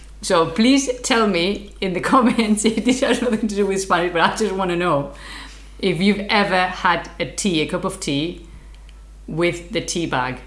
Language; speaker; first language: English; non-native, fluent; Spanish